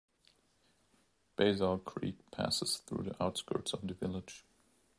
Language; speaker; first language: English; non-native, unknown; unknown